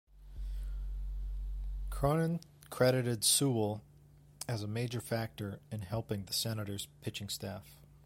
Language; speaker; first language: English; native; English